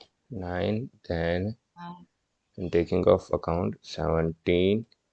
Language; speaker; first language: English; non-native, local second language; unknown